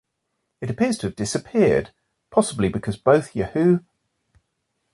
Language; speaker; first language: English; native; English